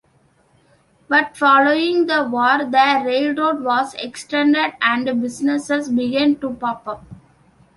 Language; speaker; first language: English; non-native, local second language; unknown